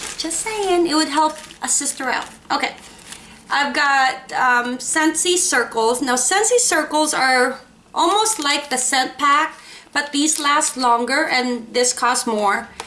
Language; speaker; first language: English; non-native, local second language; Filipino